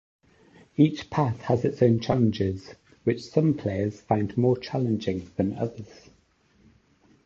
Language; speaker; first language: English; native; English